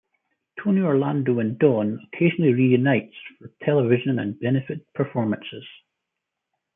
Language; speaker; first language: English; native; English